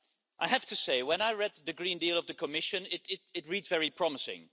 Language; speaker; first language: English; non-native, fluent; Dutch